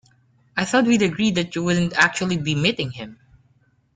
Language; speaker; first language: English; non-native, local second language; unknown